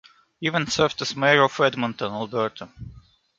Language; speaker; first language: English; non-native, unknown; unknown